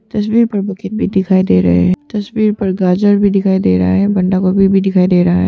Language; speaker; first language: Hindi; non-native, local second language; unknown